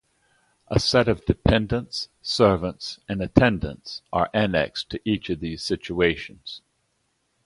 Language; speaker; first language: English; native; English